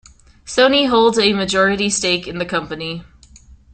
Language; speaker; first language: English; native; English